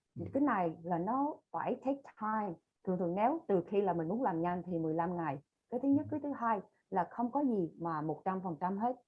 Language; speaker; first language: Vietnamese; early bilingual, other home language; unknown